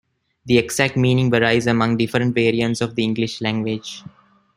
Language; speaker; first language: English; non-native, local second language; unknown